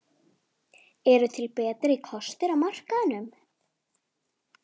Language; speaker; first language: Icelandic; native; Icelandic